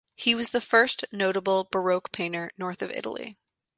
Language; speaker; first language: English; native; English